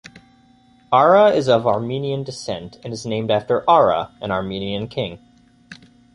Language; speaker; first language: English; native; English